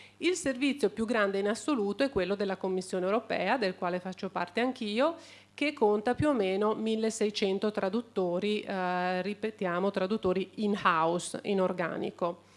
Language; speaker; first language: Italian; native; Italian